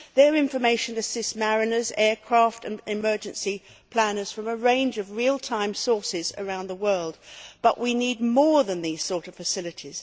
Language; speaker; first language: English; native; English